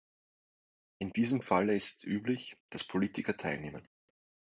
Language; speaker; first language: German; native; German